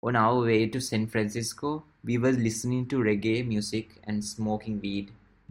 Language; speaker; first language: English; non-native, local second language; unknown